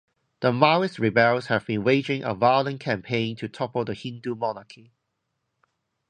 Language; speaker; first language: English; non-native, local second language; Cantonese